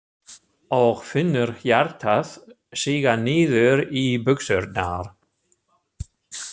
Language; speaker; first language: Icelandic; non-native, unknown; German